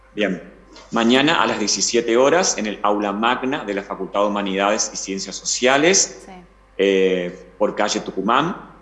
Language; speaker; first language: Spanish; native; Spanish